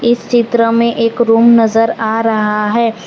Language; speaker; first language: Hindi; non-native, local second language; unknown